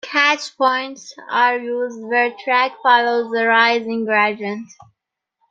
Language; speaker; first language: English; non-native, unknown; Persian